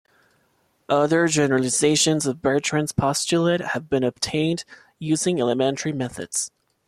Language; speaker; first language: English; non-native, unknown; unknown